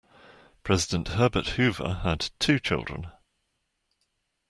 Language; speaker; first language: English; native; English